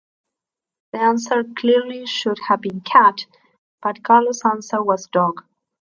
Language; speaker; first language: English; non-native, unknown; Spanish